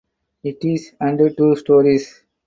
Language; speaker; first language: English; non-native, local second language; Tamil